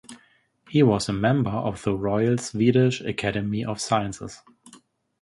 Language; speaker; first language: English; non-native, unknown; German